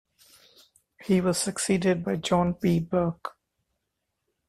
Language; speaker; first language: English; non-native, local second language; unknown